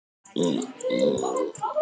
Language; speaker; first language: Icelandic; native; Icelandic